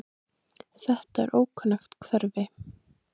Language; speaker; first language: Icelandic; native; Icelandic